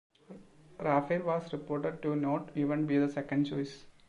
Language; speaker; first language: English; non-native, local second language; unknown